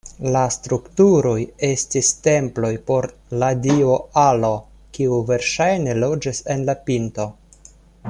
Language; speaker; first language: Esperanto; non-native, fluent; Russian